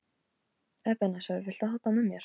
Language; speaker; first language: Icelandic; non-native, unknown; Polish